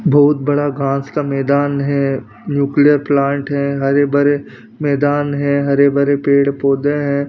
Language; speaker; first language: Hindi; non-native, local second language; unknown